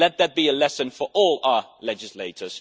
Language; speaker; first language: English; non-native, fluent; Dutch